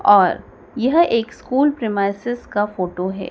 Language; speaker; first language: Hindi; native; Hindi